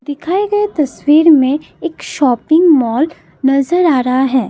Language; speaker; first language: Hindi; non-native, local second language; Assamese